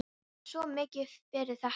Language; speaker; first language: Icelandic; non-native, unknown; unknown